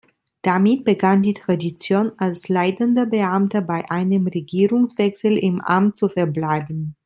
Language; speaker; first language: German; non-native, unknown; Italian